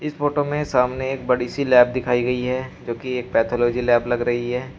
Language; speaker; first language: Hindi; native; Hindi